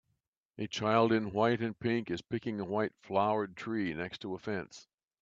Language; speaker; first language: English; native; English